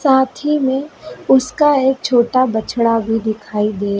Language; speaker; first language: Hindi; native; Hindi